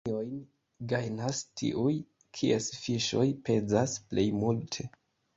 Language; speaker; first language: Esperanto; non-native, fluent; Kinyarwanda